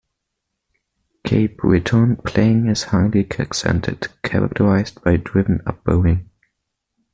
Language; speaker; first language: English; non-native, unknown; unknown